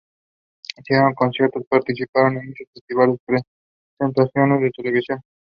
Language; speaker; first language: English; non-native, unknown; Spanish